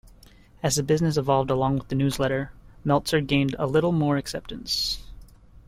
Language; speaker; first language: English; native; English